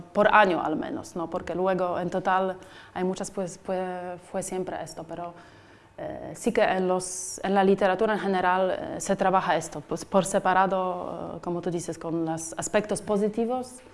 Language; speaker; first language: Spanish; non-native, fluent; Polish